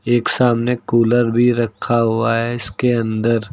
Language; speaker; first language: Hindi; native; Hindi